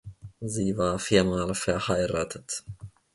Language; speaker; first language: German; non-native, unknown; Finnish